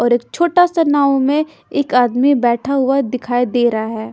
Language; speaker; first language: Hindi; non-native, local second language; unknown